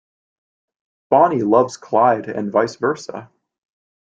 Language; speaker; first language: English; native; English